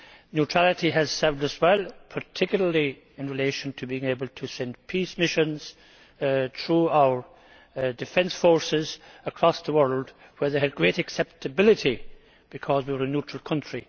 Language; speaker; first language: English; native; English